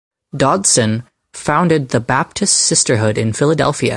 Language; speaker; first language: English; native; English